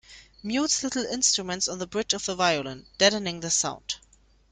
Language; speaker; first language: English; non-native, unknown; German